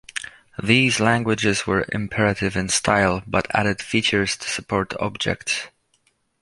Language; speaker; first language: English; non-native, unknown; Polish